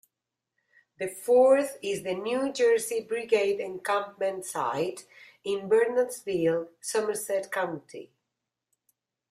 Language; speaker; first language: English; non-native, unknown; Spanish